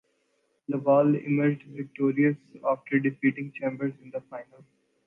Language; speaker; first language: English; non-native, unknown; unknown